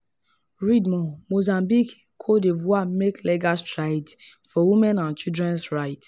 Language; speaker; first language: English; non-native, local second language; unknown